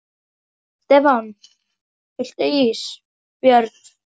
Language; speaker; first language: Icelandic; native; Icelandic